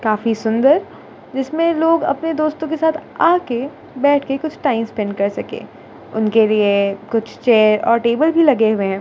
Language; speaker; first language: Hindi; non-native, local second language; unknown